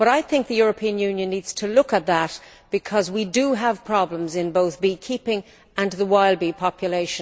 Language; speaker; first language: English; native; English